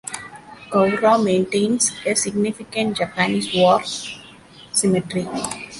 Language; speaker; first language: English; non-native, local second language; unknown